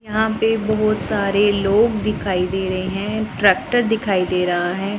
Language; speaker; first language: Hindi; non-native, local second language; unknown